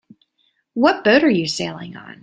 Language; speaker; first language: English; native; English